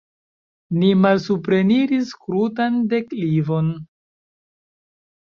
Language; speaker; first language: Esperanto; non-native, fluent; Chinese